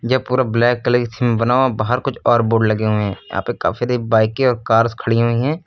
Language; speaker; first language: Hindi; native; Hindi